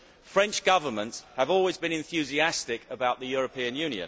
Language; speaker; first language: English; native; English